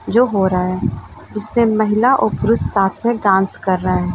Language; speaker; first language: Hindi; native; Hindi